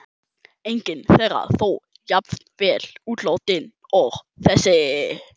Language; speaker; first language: Icelandic; non-native, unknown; German